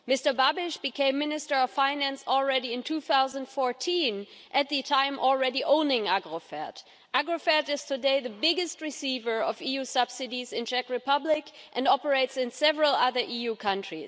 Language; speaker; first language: English; non-native, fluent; German